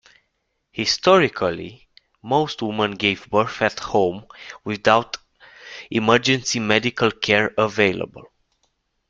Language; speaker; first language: English; native; English